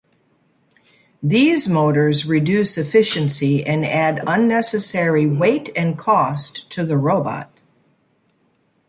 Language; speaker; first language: English; native; English